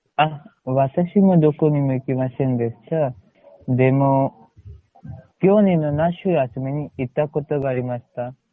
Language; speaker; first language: Japanese; non-native, learner; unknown